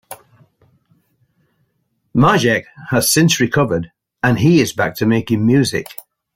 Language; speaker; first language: English; native; English